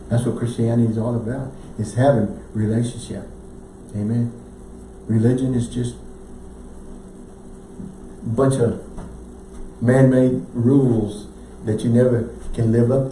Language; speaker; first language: English; native; English